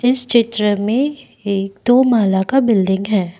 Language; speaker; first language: Hindi; non-native, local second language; Assamese